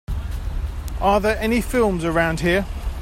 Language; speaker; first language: English; native; English